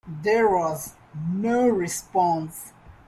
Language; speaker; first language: English; non-native, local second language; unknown